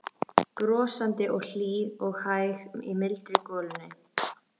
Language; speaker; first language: Icelandic; native; Icelandic